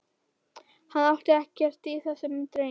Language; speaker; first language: Icelandic; native; Icelandic